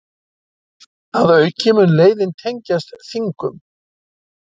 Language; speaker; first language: Icelandic; native; Icelandic